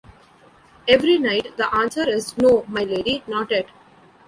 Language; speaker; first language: English; non-native, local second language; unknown